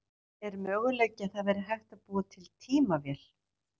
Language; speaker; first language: Icelandic; native; Icelandic